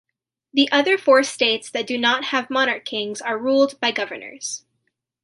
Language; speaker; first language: English; native; English